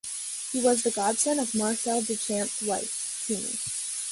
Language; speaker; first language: English; native; English